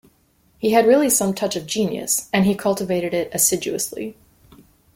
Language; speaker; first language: English; native; English